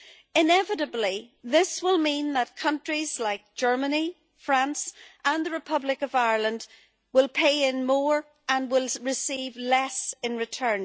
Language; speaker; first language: English; native; English